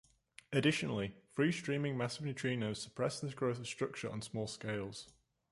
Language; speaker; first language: English; native; English